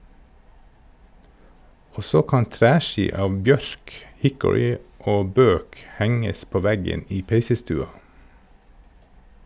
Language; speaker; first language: Norwegian; native; Norwegian